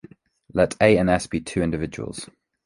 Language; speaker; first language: English; native; English